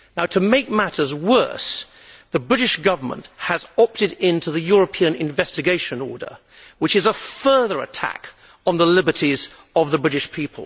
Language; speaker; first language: English; native; English